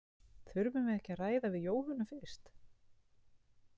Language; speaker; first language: Icelandic; native; Icelandic